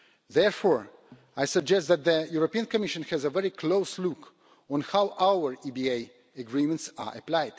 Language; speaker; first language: English; non-native, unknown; Russian